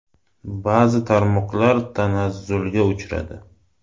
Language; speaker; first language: Uzbek; non-native, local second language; Russian